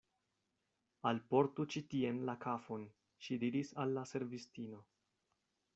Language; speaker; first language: Esperanto; non-native, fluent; Spanish